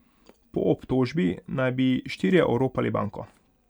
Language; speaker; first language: Slovenian; non-native, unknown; Hungarian